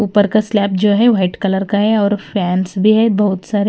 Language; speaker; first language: Hindi; non-native, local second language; Punjabi